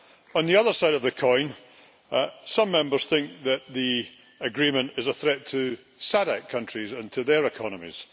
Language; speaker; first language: English; native; English